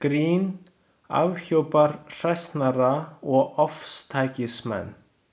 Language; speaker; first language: Icelandic; non-native, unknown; Chinese